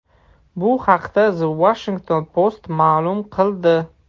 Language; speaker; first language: Uzbek; non-native, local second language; Russian